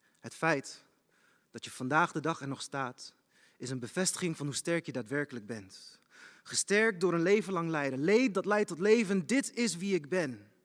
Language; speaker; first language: Dutch; early bilingual, other home language; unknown